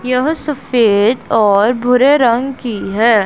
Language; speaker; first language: Hindi; non-native, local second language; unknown